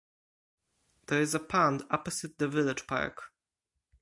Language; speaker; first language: English; non-native, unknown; Polish